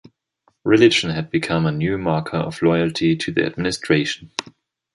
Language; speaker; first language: English; non-native, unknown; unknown